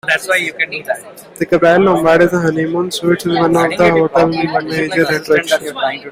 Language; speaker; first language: English; non-native, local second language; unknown